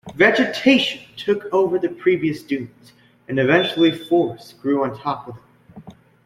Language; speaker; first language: English; native; English